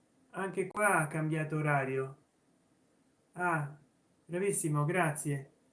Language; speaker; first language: English; non-native, learner; Italian